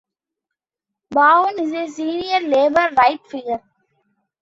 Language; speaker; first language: English; non-native, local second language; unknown